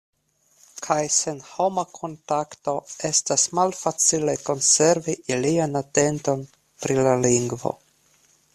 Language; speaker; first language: Esperanto; non-native, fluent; Russian